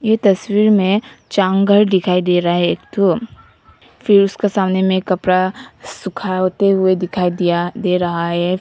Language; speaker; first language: Hindi; non-native, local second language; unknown